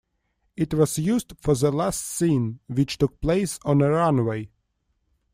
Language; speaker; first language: English; non-native, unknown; Russian